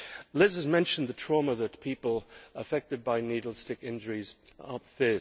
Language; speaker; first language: English; native; English